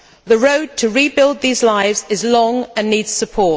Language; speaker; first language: English; native; English